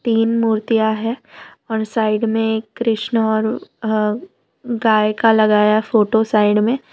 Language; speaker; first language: Hindi; non-native, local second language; Gujarati